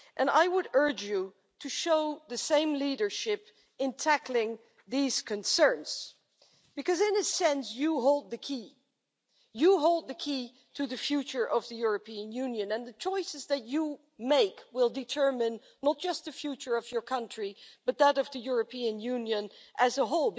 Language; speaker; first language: English; non-native, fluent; Dutch